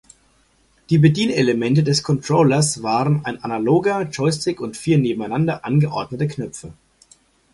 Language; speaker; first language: German; native; German